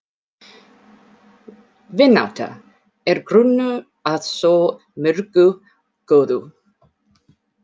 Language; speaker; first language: Icelandic; non-native, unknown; English